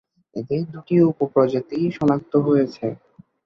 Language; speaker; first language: Bangla; non-native, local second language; Chittagonian